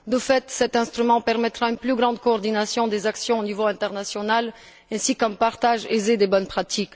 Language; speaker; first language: French; non-native, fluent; Bulgarian